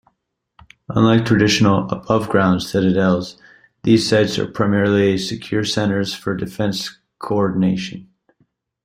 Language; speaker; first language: English; native; English